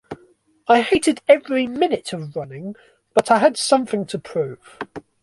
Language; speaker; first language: English; native; English